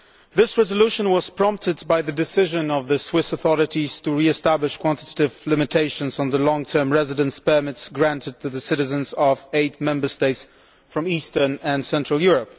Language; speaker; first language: English; non-native, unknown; Polish